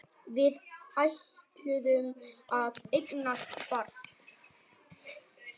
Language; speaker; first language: Icelandic; non-native, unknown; Vietnamese